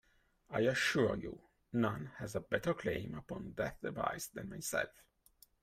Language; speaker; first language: English; non-native, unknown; Italian